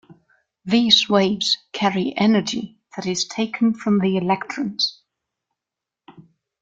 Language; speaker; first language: English; non-native, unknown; German